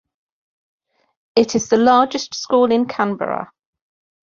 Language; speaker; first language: English; native; English